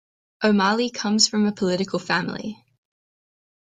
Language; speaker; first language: English; native; English